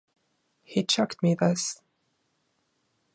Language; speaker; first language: English; non-native, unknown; German